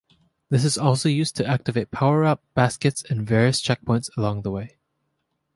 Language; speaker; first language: English; native; English